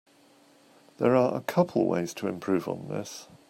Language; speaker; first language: English; native; English